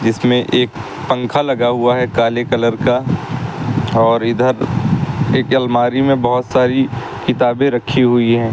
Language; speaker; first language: Hindi; native; Hindi